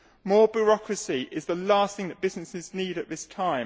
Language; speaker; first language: English; native; English